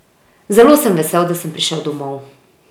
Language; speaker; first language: Slovenian; native; Slovenian